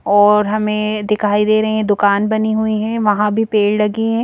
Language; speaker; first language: Hindi; native; Hindi